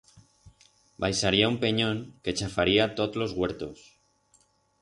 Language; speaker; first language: Aragonese; non-native, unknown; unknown